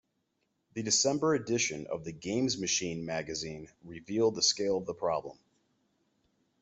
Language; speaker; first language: English; native; English